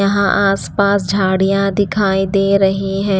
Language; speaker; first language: Hindi; non-native, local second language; Punjabi